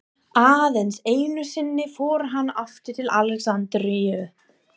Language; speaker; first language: Icelandic; non-native, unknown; English